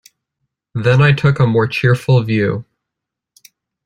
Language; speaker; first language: English; native; English